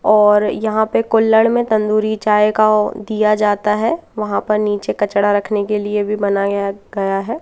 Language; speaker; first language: Hindi; native; Hindi